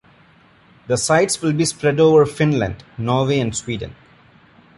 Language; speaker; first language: English; non-native, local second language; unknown